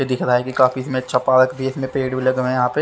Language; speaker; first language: Hindi; native; Hindi